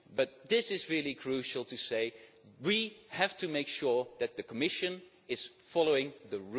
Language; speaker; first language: English; non-native, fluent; Dutch